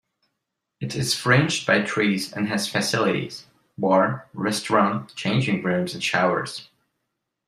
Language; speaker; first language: English; non-native, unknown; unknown